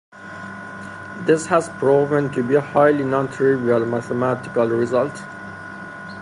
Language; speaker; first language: English; non-native, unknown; Persian